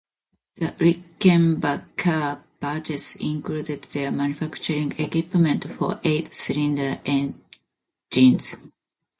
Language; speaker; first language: English; non-native, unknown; Japanese